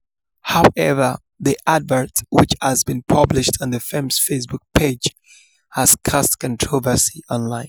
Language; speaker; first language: English; non-native, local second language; Yoruba